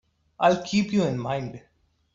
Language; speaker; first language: English; non-native, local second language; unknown